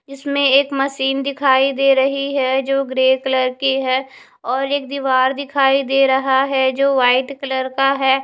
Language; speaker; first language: Hindi; non-native, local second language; Punjabi